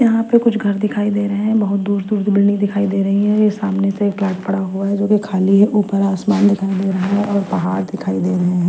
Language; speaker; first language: Hindi; non-native, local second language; Punjabi